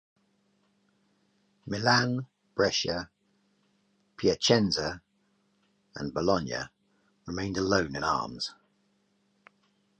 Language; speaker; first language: English; native; English